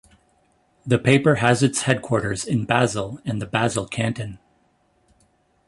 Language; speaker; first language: English; native; English